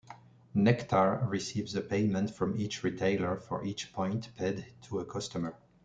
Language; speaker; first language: English; non-native, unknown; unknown